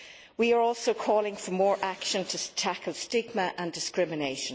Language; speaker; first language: English; native; English